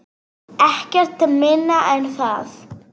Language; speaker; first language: Icelandic; non-native, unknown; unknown